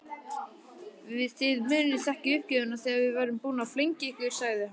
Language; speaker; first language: Icelandic; native; Icelandic